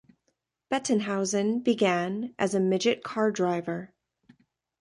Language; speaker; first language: English; native; English